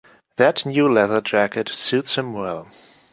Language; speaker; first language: English; non-native, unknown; German